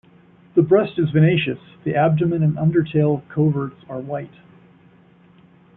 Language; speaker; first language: English; native; English